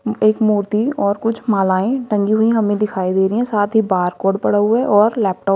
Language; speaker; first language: Hindi; native; Hindi